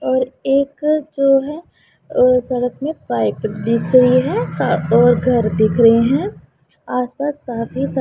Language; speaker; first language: Hindi; non-native, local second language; Punjabi